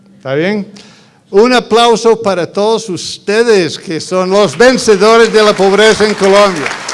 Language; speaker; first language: Spanish; non-native, fluent; English